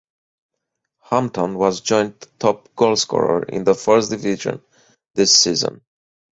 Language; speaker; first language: English; native; English